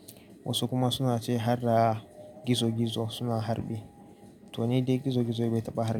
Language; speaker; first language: Hausa; native; Hausa